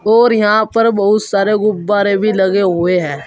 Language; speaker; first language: Hindi; native; Hindi